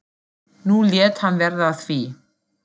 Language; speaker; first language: Icelandic; non-native, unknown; German